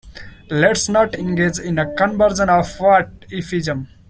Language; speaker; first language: English; non-native, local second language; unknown